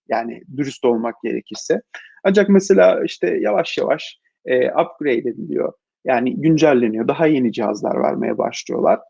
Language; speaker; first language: Turkish; native; Turkish